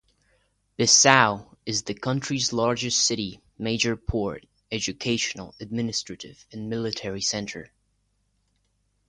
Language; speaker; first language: English; non-native, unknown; Russian